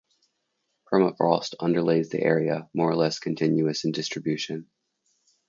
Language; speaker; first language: English; native; English